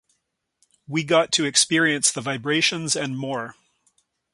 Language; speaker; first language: English; native; English